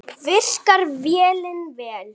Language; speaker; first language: Icelandic; native; Icelandic